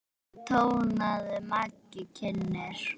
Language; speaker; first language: Icelandic; native; Icelandic